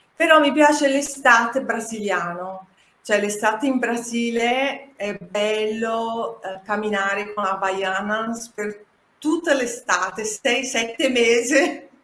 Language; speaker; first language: Italian; non-native, fluent; Portuguese